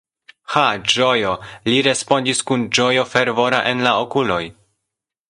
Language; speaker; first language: Esperanto; non-native, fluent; Polish